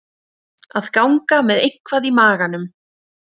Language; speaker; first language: Icelandic; native; Icelandic